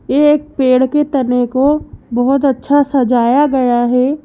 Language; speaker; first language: Hindi; native; Hindi